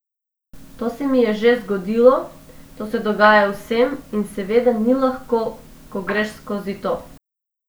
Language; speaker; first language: Slovenian; non-native, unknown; Macedonian